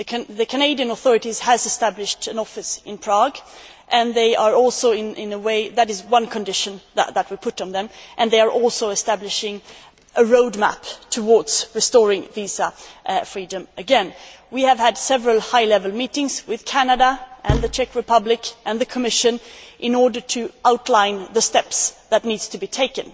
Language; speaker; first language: English; non-native, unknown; Swedish